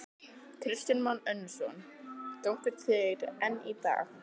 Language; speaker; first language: Icelandic; native; Icelandic